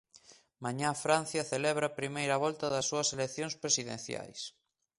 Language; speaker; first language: Galician; native; Galician